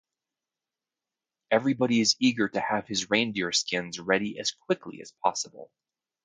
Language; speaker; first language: English; native; English